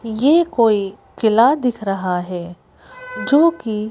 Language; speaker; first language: Hindi; native; Hindi